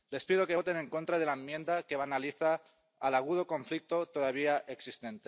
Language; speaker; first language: Spanish; non-native, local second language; Catalan